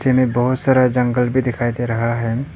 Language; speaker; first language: Hindi; non-native, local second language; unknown